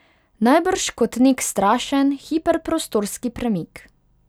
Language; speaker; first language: Slovenian; non-native, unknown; Hungarian